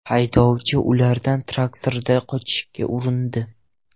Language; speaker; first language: Uzbek; non-native, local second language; Russian